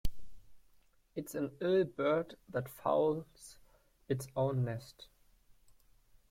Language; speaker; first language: English; non-native, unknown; German